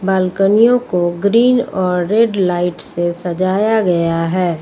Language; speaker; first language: Hindi; native; Hindi